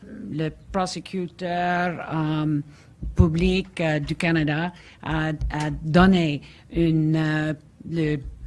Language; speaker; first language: French; non-native, learner; English